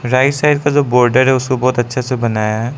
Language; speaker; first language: Hindi; non-native, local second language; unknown